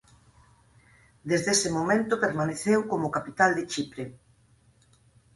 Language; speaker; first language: Galician; native; Galician